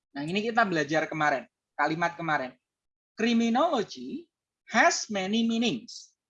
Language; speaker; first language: Indonesian; native; Indonesian